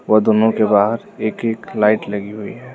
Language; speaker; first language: Hindi; non-native, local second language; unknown